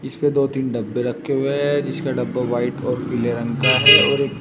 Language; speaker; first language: Hindi; native; Hindi